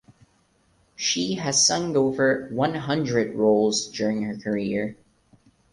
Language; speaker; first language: English; non-native, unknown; Portuguese